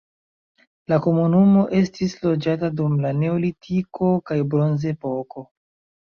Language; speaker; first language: Esperanto; non-native, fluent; Chinese